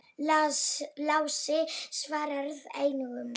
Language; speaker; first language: Icelandic; non-native, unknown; Polish